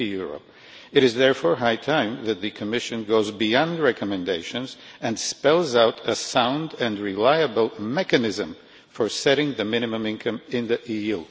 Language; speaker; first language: English; non-native, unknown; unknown